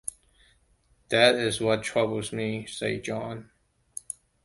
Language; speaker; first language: English; non-native, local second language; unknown